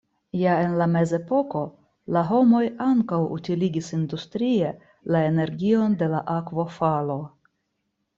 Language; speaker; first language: Esperanto; non-native, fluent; Russian